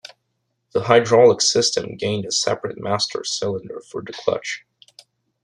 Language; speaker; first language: English; native; English